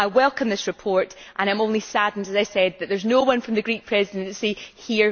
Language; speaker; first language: English; native; English